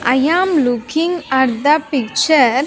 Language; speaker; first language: English; non-native, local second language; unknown